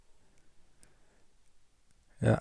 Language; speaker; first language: Norwegian; non-native, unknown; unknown